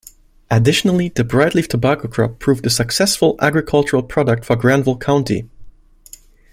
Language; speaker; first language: English; non-native, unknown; German